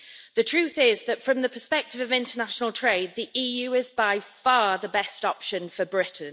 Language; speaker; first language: English; native; English